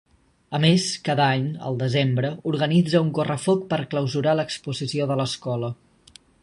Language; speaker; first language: Catalan; native; Catalan